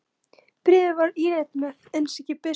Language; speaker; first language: Icelandic; non-native, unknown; Polish